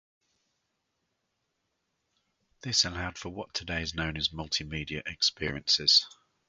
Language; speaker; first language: English; native; English